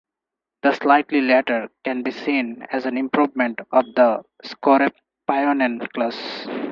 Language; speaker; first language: English; non-native, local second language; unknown